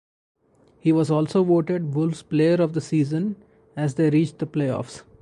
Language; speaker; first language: English; non-native, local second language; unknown